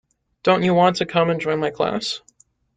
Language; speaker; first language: English; native; English